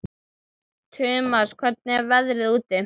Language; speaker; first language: Icelandic; native; Icelandic